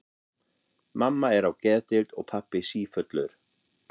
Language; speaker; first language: Icelandic; non-native, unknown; German